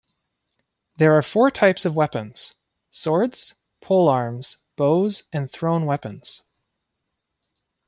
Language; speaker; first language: English; native; English